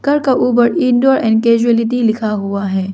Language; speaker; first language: Hindi; non-native, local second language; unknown